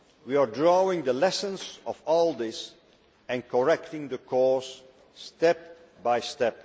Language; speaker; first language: English; non-native, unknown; Dutch